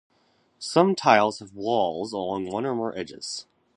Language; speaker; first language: English; native; English